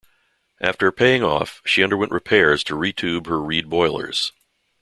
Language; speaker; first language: English; native; English